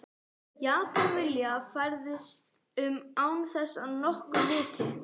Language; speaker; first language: Icelandic; non-native, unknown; English